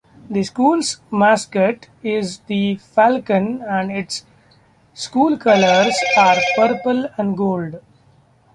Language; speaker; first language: English; non-native, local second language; Marathi